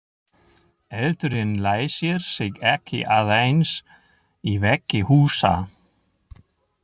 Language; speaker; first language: Icelandic; non-native, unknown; German